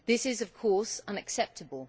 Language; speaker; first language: English; native; English